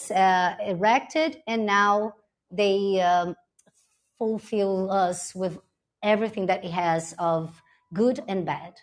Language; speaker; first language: English; non-native, fluent; Portuguese